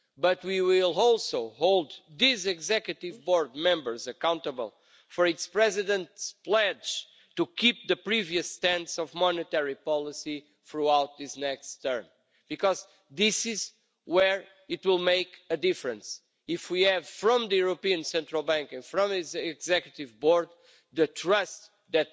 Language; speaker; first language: English; non-native, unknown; Portuguese